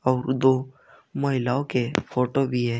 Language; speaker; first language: Hindi; native; Hindi